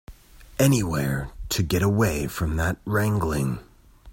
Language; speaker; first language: English; native; English